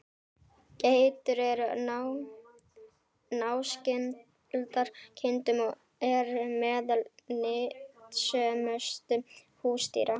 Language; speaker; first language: Icelandic; native; Icelandic